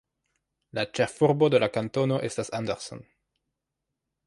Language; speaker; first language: Esperanto; non-native, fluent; French